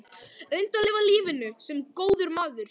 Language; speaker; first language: Icelandic; native; Icelandic